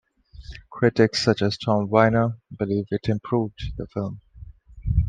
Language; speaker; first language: English; non-native, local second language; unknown